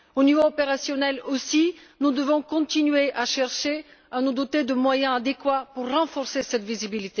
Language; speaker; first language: French; non-native, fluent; Bulgarian